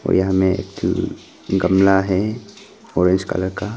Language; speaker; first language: Hindi; non-native, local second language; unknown